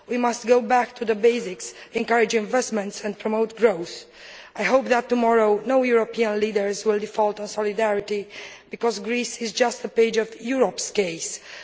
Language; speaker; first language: English; non-native, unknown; Romanian